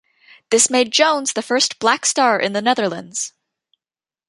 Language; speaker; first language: English; native; English